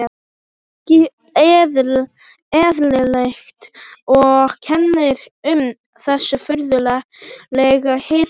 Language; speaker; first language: Icelandic; non-native, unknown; Polish